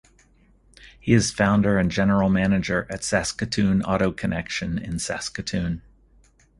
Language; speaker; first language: English; native; English